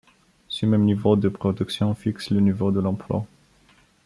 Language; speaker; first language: French; non-native, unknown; Bulgarian